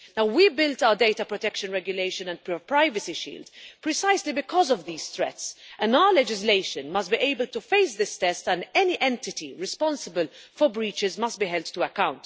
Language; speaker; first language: English; non-native, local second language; Maltese